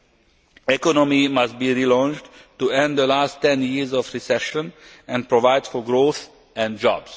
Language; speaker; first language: English; non-native, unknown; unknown